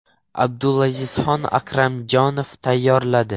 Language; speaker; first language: Uzbek; non-native, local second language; Russian